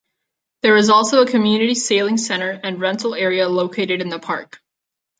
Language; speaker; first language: English; non-native, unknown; Catalan